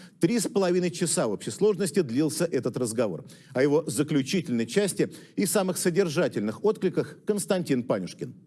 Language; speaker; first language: Russian; native; Russian